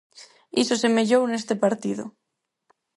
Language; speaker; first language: Galician; non-native, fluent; Spanish